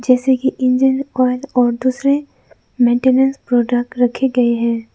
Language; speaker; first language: Hindi; non-native, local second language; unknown